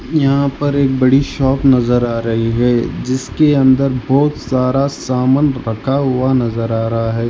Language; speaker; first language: Hindi; non-native, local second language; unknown